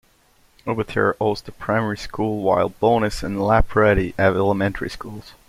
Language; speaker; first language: English; non-native, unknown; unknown